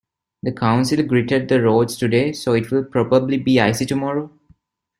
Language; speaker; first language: English; non-native, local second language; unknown